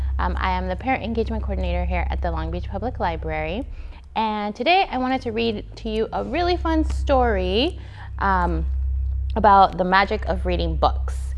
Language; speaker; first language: English; native; English